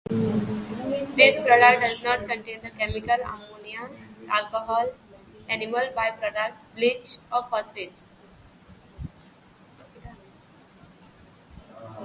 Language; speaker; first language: English; non-native, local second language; Hindi